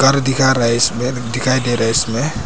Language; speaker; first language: Hindi; non-native, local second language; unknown